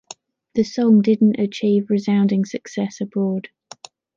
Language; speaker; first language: English; native; English